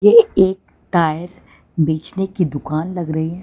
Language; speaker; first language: Hindi; non-native, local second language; Gujarati